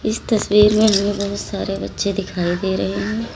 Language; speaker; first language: Hindi; native; Hindi